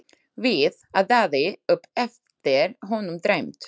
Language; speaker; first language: Icelandic; non-native, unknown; Slovak